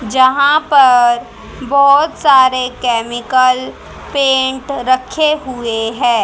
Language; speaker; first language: Hindi; native; Hindi